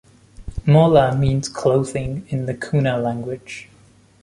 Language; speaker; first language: English; non-native, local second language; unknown